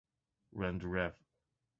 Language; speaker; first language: English; non-native, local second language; Cantonese